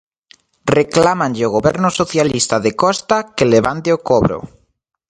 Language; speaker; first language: Galician; native; Galician